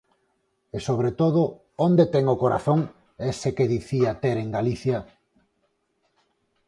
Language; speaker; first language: Galician; non-native, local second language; Spanish